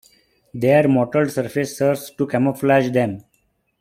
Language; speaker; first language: English; non-native, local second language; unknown